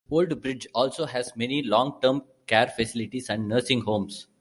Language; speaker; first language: English; non-native, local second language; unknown